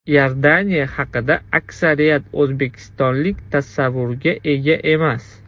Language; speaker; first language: Uzbek; non-native, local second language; Russian